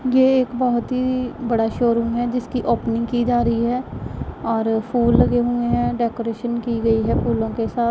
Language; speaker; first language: Hindi; non-native, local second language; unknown